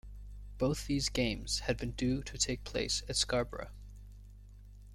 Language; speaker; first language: English; native; English